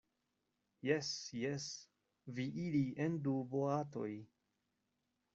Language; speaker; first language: Esperanto; non-native, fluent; Spanish